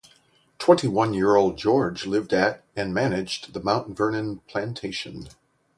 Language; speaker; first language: English; native; English